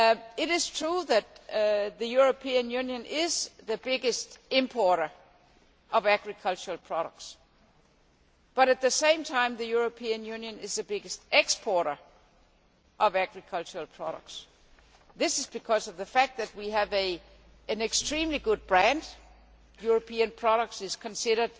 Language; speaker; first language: English; non-native, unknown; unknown